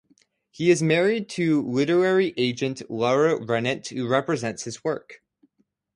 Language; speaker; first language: English; native; English